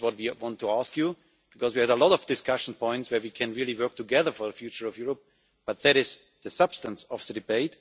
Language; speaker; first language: English; non-native, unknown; German